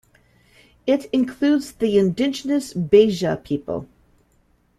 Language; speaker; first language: English; native; English